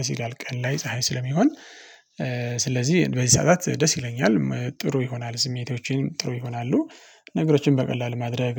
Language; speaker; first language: Amharic; non-native, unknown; Tigrinya